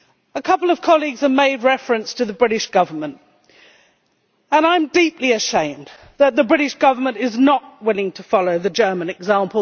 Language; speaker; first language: English; native; English